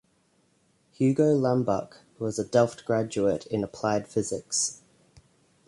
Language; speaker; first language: English; native; English